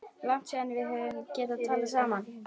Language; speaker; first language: Icelandic; native; Icelandic